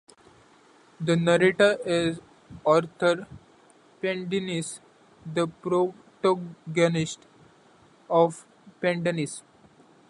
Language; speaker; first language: English; non-native, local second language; Marathi